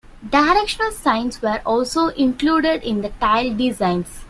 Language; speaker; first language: English; non-native, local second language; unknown